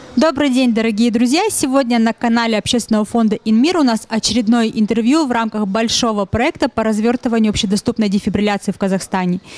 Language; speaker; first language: Russian; native; Russian